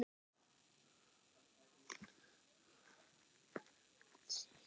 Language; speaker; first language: Icelandic; non-native, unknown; German